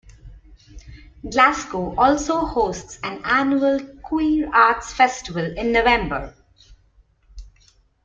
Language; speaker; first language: English; non-native, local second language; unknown